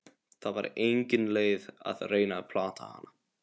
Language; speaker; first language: Icelandic; non-native, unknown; Polish